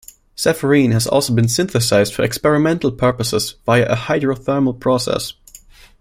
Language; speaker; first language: English; non-native, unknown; German